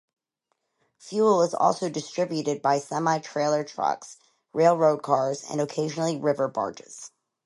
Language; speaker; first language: English; native; English